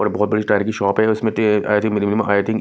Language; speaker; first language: Hindi; non-native, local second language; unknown